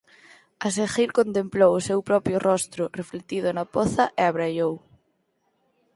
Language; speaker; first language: Galician; native; Galician